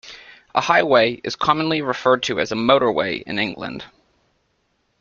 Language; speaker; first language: English; native; English